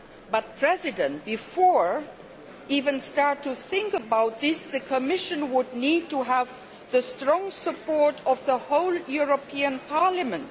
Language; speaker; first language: English; non-native, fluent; Luxembourgish